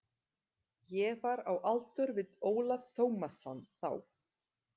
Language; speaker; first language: Icelandic; non-native, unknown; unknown